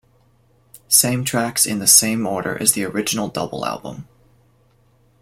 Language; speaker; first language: English; native; English